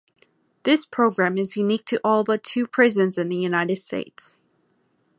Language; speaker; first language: English; native; English